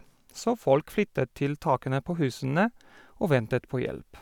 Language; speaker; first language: Norwegian; non-native, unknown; Polish